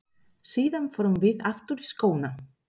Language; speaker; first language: Icelandic; non-native, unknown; Spanish